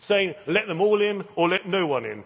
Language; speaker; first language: English; native; English